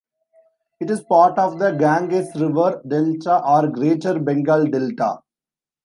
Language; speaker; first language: English; non-native, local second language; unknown